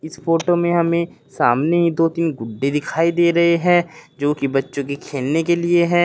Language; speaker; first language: Hindi; native; Hindi